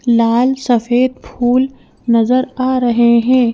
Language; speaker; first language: Hindi; native; Hindi